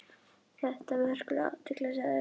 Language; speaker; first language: Icelandic; native; Icelandic